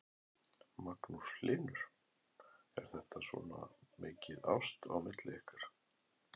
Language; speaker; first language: Icelandic; native; Icelandic